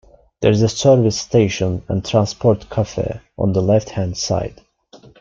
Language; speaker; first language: English; non-native, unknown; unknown